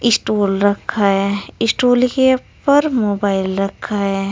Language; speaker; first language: Hindi; native; Hindi